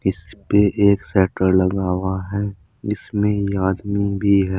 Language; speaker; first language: Hindi; native; Hindi